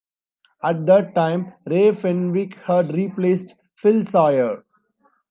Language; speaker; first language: English; non-native, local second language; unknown